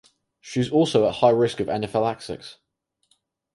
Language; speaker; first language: English; native; English